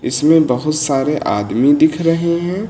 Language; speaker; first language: Hindi; native; Hindi